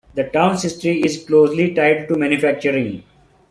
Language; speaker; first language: English; non-native, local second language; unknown